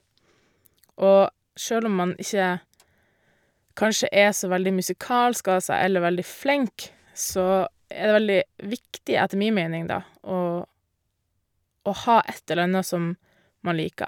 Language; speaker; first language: Norwegian; native; Norwegian